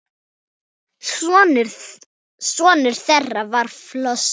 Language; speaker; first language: Icelandic; non-native, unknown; Thai